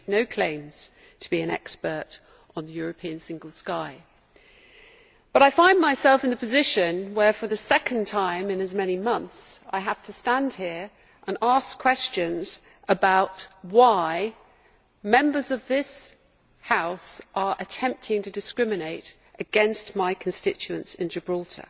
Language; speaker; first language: English; native; English